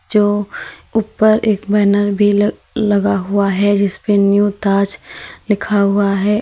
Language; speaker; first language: Hindi; native; Hindi